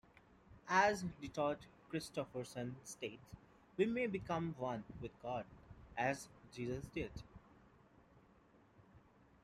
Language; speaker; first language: English; non-native, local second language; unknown